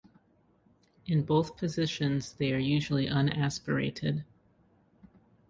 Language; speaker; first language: English; native; English